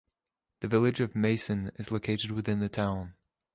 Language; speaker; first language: English; native; English